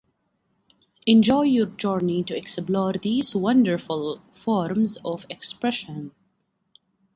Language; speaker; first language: English; non-native, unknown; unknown